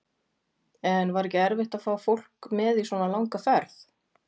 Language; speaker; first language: Icelandic; native; Icelandic